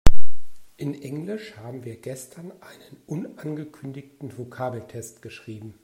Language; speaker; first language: German; native; German